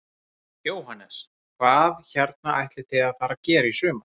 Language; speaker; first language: Icelandic; native; Icelandic